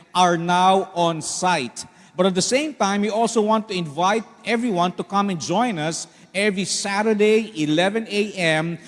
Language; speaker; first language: English; non-native, local second language; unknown